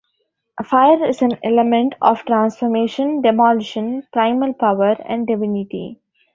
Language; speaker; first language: English; non-native, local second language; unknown